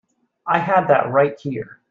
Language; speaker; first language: English; native; English